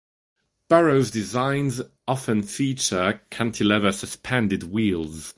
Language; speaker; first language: English; non-native, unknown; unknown